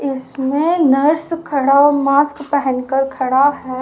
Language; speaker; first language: Hindi; native; Hindi